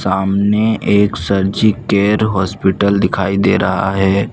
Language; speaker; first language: Hindi; non-native, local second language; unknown